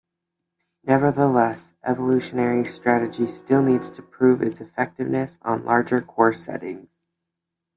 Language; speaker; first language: English; native; English